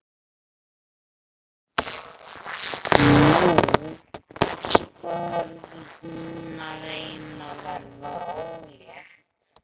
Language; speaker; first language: Icelandic; native; Icelandic